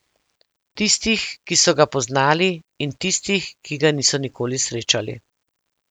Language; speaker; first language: Slovenian; native; Slovenian